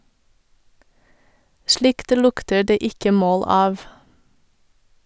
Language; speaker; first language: Norwegian; non-native, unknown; Portuguese